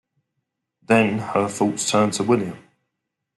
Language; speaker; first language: English; native; English